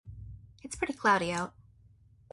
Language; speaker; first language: English; native; English